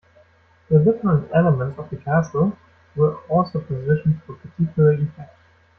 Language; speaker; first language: English; non-native, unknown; German